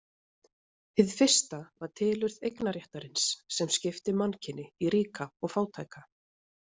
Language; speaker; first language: Icelandic; native; Icelandic